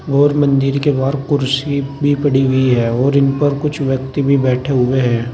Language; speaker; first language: Hindi; native; Hindi